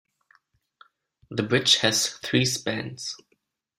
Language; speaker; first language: English; non-native, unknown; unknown